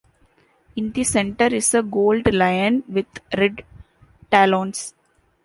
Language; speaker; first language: English; non-native, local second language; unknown